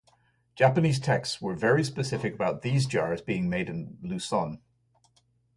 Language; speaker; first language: English; native; English